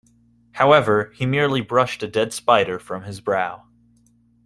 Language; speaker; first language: English; native; English